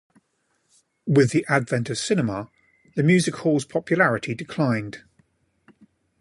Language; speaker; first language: English; native; English